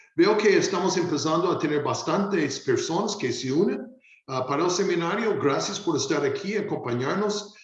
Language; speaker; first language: Spanish; non-native, fluent; English